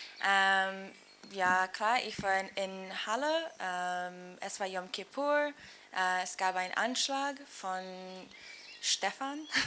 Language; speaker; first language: German; non-native, learner; English